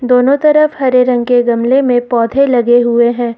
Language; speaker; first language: Hindi; native; Hindi